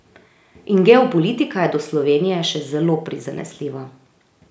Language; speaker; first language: Slovenian; native; Slovenian